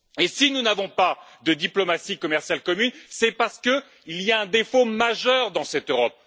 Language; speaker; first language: French; native; French